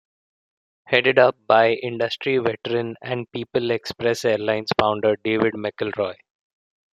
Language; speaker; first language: English; non-native, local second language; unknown